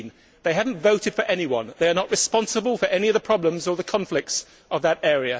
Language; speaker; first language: English; native; English